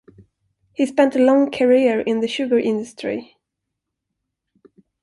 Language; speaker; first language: English; non-native, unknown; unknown